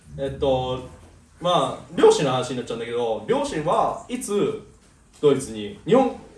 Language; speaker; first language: Japanese; native; Japanese